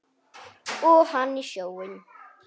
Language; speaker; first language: Icelandic; native; Icelandic